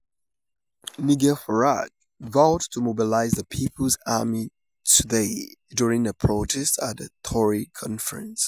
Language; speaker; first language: English; non-native, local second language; Yoruba